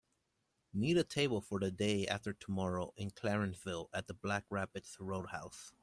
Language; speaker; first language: English; native; English